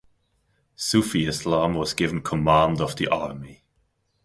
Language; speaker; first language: English; non-native, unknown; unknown